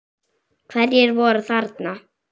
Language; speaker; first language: Icelandic; native; Icelandic